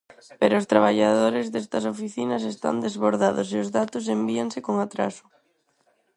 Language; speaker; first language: Galician; non-native, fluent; Spanish